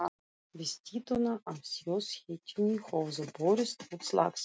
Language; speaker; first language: Icelandic; non-native, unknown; Russian